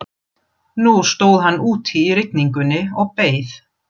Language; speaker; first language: Icelandic; non-native, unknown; German